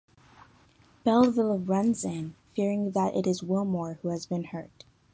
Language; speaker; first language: English; native; English